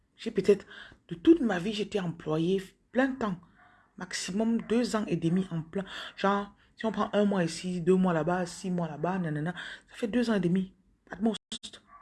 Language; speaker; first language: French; non-native, local second language; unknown